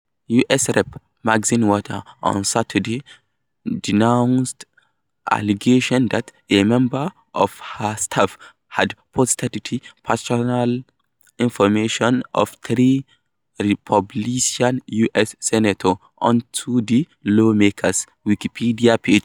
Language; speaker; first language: English; non-native, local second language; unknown